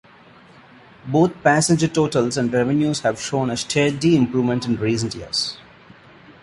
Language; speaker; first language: English; non-native, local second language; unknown